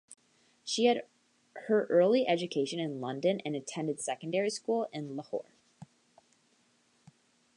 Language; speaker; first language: English; native; English